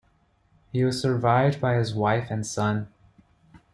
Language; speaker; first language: English; native; English